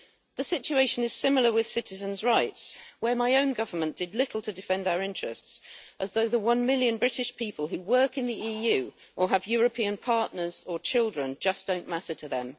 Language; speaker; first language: English; native; English